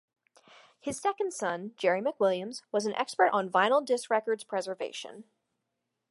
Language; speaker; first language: English; native; English